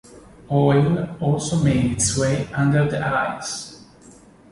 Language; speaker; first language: English; non-native, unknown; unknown